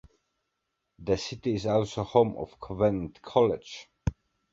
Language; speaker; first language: English; native; English